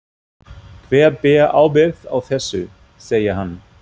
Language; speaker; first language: Icelandic; non-native, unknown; German